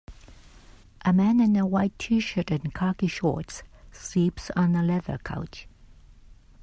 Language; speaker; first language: English; native; English